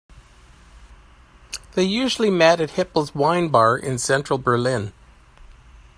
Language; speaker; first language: English; native; English